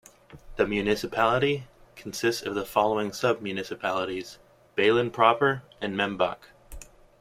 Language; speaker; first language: English; native; English